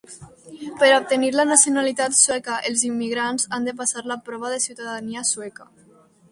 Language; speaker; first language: Catalan; non-native, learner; Spanish